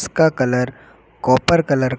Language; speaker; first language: Hindi; native; Hindi